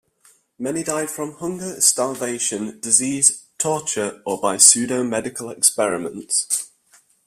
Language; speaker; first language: English; native; English